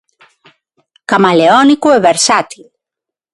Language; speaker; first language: Galician; non-native, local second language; Spanish